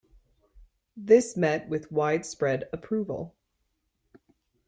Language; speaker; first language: English; native; English